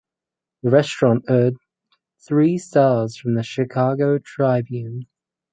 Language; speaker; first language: English; native; English